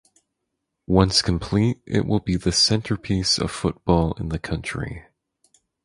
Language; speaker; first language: English; native; English